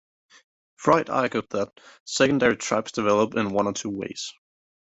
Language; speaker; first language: English; native; English